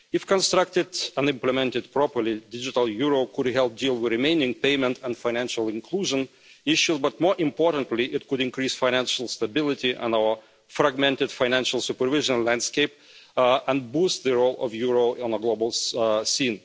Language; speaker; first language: English; non-native, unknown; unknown